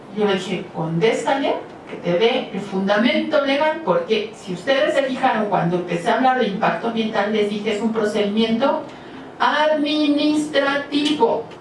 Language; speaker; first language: Spanish; native; Spanish